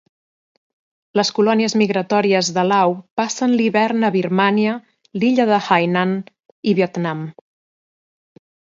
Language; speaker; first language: Catalan; native; Catalan